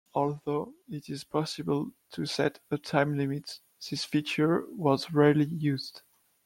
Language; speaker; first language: English; non-native, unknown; French